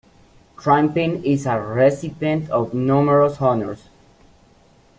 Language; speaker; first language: English; native; English